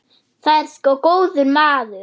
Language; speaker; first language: Icelandic; non-native, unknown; German